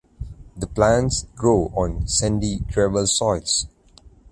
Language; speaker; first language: English; non-native, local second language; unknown